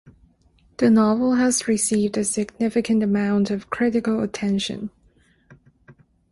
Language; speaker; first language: English; non-native, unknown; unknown